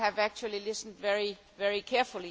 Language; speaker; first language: English; non-native, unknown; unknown